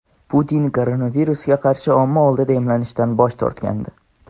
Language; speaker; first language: Uzbek; non-native, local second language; Tajik